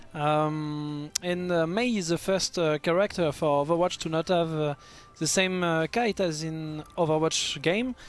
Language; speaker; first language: English; non-native, fluent; French